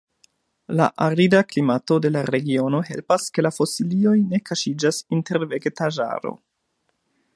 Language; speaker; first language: Esperanto; non-native, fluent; German